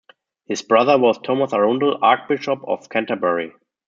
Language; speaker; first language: English; non-native, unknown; German